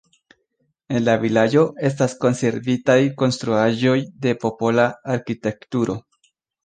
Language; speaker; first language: Esperanto; non-native, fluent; Spanish